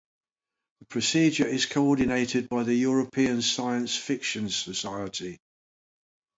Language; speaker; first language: English; native; English